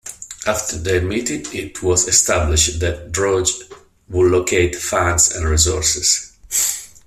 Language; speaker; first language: English; non-native, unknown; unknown